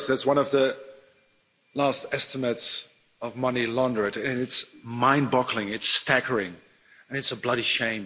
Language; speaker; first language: English; non-native, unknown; Dutch